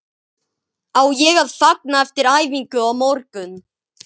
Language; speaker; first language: Icelandic; native; Icelandic